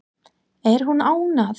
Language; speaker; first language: Icelandic; non-native, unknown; English